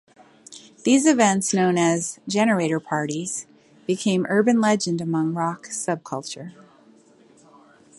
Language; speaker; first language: English; native; English